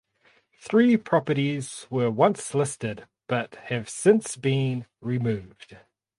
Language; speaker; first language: English; native; English